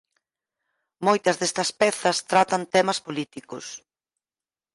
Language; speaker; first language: Galician; native; Galician